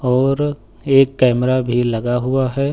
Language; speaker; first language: Hindi; native; Hindi